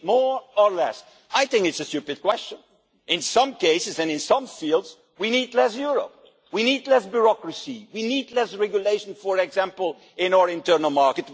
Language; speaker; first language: English; non-native, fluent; Dutch